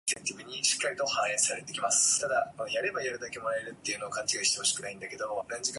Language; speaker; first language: English; non-native, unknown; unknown